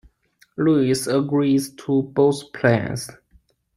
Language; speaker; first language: English; non-native, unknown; Chinese